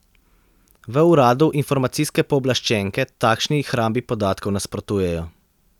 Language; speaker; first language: Slovenian; native; Slovenian